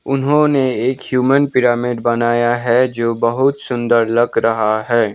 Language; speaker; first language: Hindi; non-native, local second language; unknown